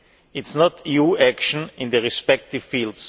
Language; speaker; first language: English; non-native, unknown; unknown